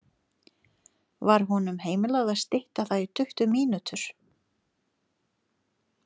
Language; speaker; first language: Icelandic; non-native, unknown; Lithuanian